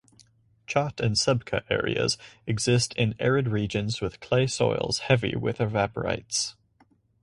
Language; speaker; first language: English; native; English